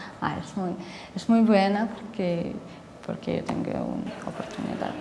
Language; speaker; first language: Spanish; non-native, learner; Ukrainian